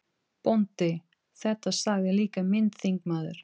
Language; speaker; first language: Icelandic; non-native, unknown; Portuguese